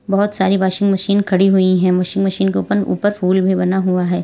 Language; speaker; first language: Hindi; native; Hindi